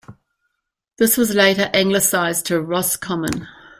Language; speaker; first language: English; native; English